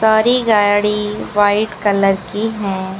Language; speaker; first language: Hindi; native; Hindi